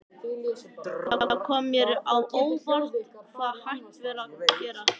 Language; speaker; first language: Icelandic; native; Icelandic